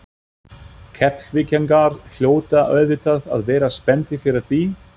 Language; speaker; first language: Icelandic; non-native, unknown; German